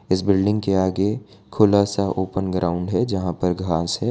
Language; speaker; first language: Hindi; non-native, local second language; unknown